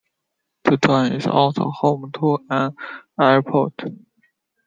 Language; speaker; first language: English; non-native, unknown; Chinese